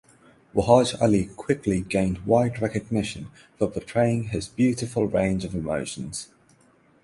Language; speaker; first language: English; non-native, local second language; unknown